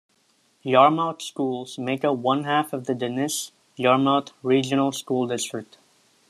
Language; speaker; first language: English; native; English